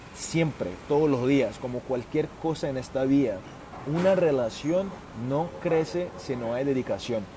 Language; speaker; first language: Spanish; non-native, related language; Portuguese